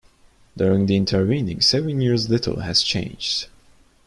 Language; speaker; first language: English; non-native, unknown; Turkish